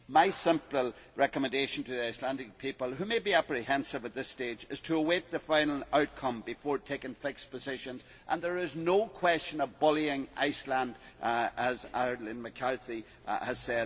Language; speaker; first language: English; native; English